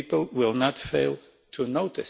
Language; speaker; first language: English; non-native, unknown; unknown